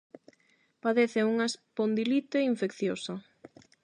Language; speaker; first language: Galician; non-native, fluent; Spanish